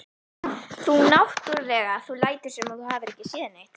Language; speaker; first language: Icelandic; native; Icelandic